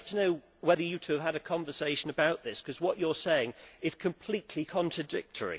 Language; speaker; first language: English; native; English